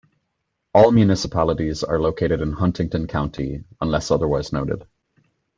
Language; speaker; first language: English; native; English